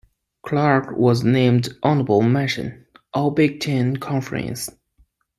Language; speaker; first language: English; non-native, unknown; Chinese